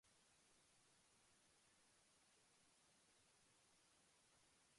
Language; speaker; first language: English; non-native, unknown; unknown